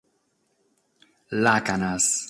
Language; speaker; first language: Sardinian; non-native, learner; Catalan